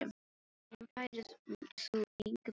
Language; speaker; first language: Icelandic; non-native, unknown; Filipino